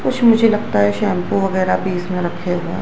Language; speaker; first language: Hindi; non-native, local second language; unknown